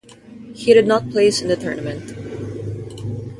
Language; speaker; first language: English; non-native, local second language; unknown